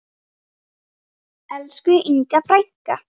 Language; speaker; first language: Icelandic; native; Icelandic